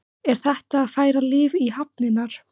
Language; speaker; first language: Icelandic; native; Icelandic